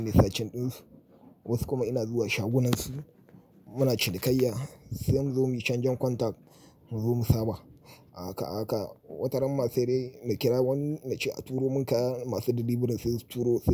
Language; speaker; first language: Hausa; native; Hausa